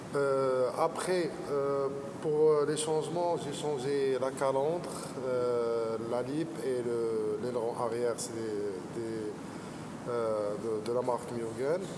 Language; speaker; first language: French; non-native, local second language; Arabic